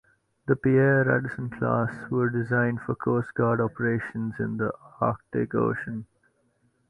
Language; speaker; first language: English; non-native, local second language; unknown